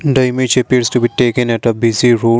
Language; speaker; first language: English; non-native, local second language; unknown